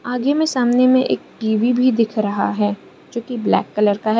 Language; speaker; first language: Hindi; non-native, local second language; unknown